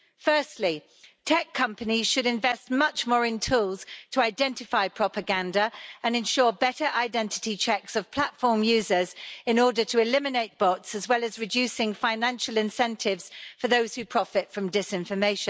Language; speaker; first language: English; native; English